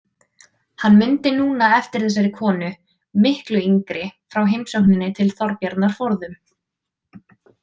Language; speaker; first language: Icelandic; native; Icelandic